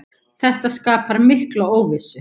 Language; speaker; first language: Icelandic; native; Icelandic